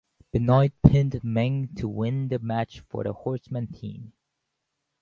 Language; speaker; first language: English; native; English